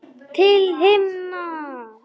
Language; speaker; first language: Icelandic; non-native, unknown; Polish